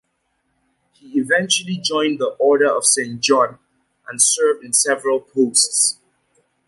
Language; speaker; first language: English; native; English